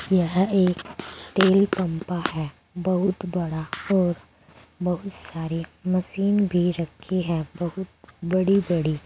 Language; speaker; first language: Hindi; native; Hindi